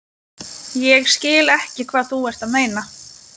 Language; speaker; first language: Icelandic; non-native, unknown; Lithuanian